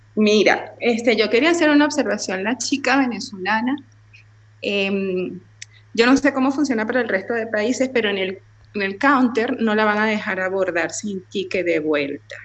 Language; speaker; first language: Spanish; native; Spanish